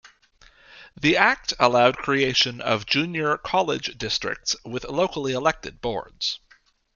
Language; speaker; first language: English; native; English